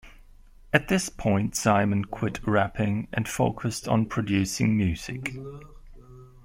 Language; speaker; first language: English; non-native, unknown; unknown